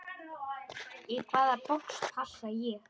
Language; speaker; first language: Icelandic; non-native, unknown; Polish